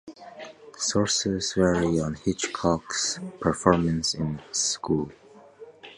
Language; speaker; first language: English; non-native, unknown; Mongolian